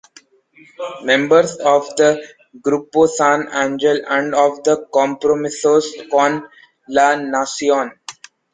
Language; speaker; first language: English; non-native, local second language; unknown